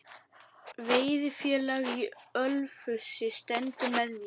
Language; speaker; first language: Icelandic; native; Icelandic